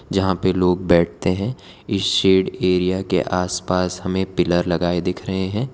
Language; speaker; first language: Hindi; non-native, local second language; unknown